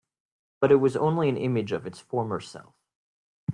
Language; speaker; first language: English; native; English